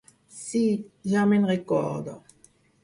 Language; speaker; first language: Catalan; non-native, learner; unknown